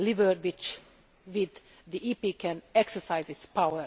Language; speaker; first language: English; non-native, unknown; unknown